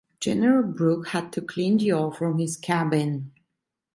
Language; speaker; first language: English; non-native, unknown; Italian